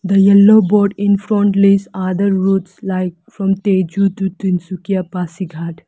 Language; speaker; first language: English; non-native, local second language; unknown